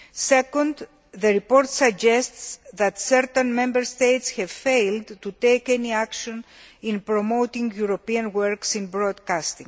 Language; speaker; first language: English; non-native, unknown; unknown